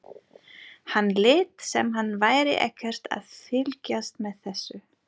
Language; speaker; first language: Icelandic; non-native, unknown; German